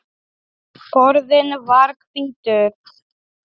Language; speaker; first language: Icelandic; non-native, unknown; Polish